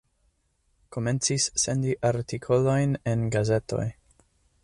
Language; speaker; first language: Esperanto; non-native, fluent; English